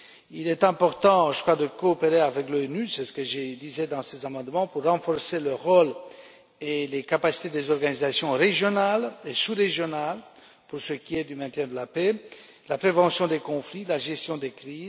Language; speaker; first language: French; non-native, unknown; Romanian